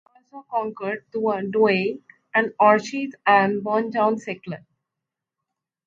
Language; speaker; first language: English; non-native, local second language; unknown